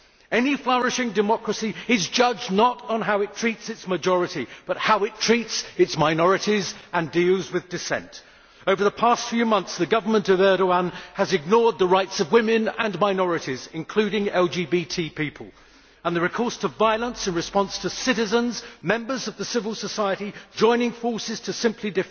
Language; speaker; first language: English; native; English